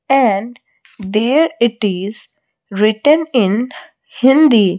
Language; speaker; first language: English; non-native, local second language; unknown